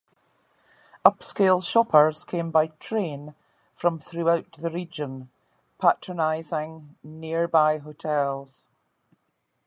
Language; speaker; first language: English; native; English